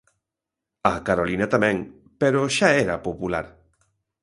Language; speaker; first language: Galician; native; Galician